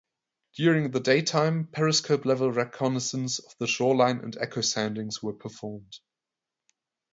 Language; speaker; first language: English; non-native, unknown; German